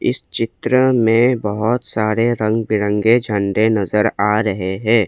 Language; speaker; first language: Hindi; non-native, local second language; Assamese